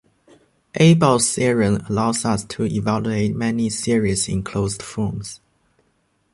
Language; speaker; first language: English; non-native, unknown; Chinese